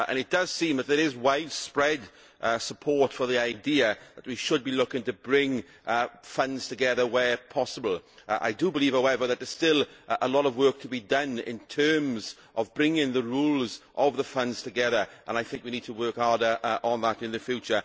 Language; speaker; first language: English; native; English